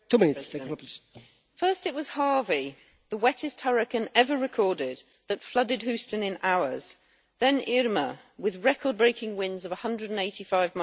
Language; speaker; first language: English; native; English